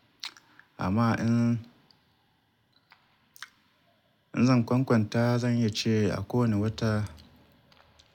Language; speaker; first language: Hausa; native; Hausa